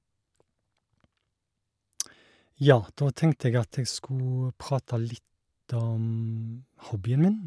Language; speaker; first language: Norwegian; native; Norwegian